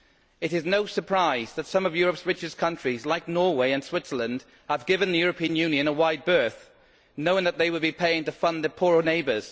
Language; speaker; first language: English; native; English